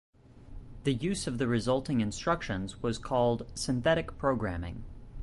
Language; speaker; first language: English; native; English